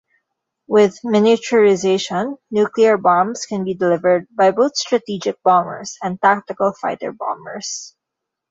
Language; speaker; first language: English; non-native, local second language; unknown